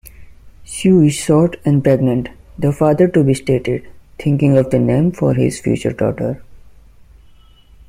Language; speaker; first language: English; non-native, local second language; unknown